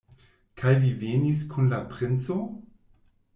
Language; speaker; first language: Esperanto; non-native, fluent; German